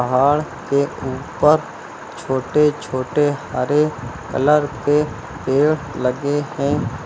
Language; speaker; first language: Hindi; native; Hindi